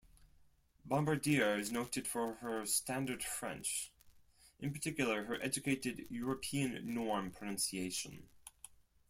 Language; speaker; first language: English; non-native, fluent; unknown